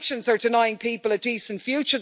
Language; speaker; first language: English; native; English